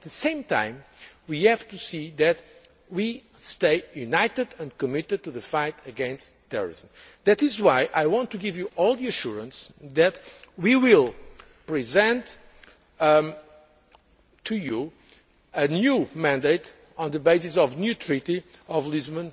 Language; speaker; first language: English; non-native, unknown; Portuguese